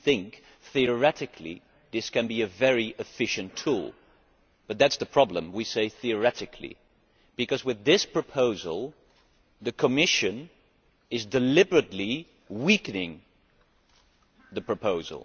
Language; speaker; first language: English; non-native, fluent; Dutch